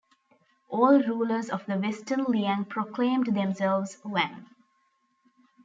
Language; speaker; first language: English; non-native, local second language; Tamil